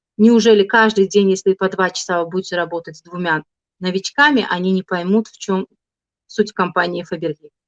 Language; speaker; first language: Russian; non-native, local second language; Tajik